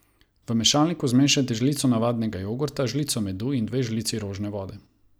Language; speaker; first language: Slovenian; non-native, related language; Croatian